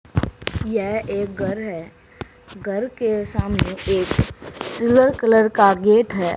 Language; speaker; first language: Hindi; native; Hindi